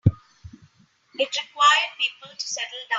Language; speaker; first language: English; non-native, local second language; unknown